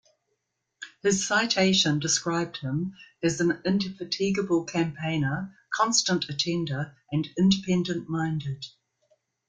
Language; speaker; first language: English; native; English